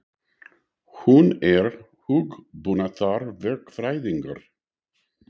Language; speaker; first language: Icelandic; non-native, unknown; English